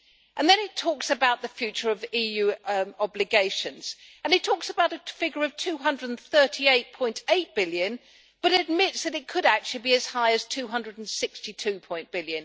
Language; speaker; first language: English; native; English